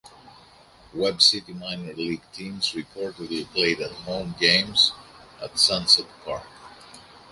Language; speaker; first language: English; non-native, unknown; Greek